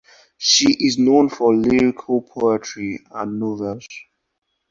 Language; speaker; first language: English; non-native, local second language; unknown